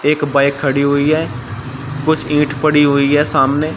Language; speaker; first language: Hindi; native; Hindi